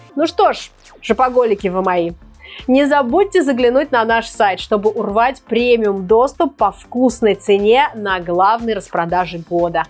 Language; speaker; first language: Russian; native; Russian